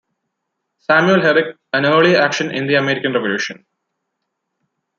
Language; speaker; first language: English; non-native, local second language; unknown